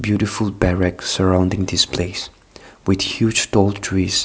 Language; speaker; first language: English; non-native, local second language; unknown